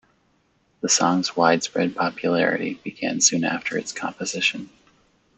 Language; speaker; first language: English; native; English